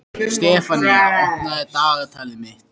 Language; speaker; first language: Icelandic; native; Icelandic